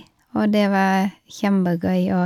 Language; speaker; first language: Norwegian; non-native, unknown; Vietnamese